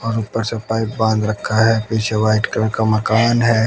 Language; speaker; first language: Hindi; native; Hindi